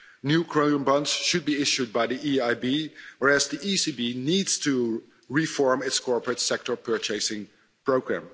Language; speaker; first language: English; non-native, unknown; Dutch